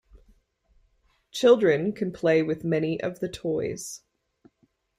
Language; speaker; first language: English; native; English